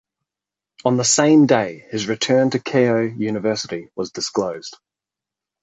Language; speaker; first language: English; native; English